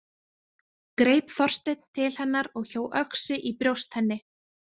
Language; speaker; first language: Icelandic; native; Icelandic